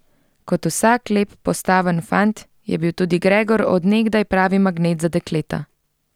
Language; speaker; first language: Slovenian; native; Slovenian